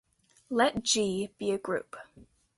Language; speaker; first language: English; native; English